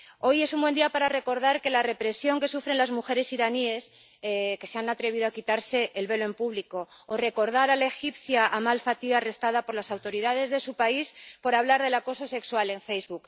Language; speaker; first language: Spanish; native; Spanish